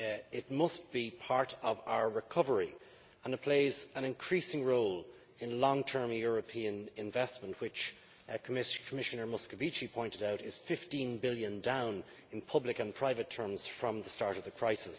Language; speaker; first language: English; native; English